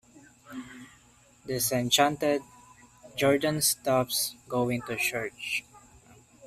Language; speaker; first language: English; non-native, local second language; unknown